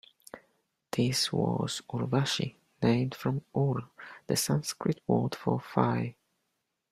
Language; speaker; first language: English; non-native, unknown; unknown